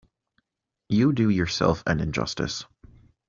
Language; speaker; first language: English; native; English